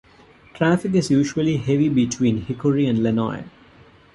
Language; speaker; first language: English; non-native, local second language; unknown